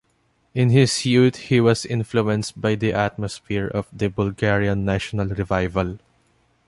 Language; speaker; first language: English; non-native, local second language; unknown